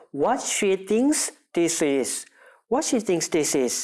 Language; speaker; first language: English; non-native, fluent; Korean